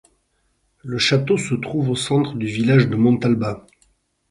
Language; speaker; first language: French; native; French